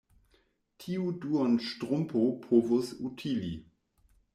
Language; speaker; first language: Esperanto; non-native, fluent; German